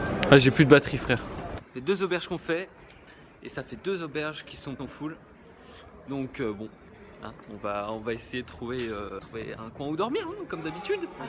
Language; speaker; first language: French; native; French